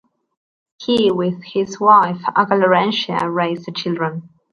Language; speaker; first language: English; non-native, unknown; Spanish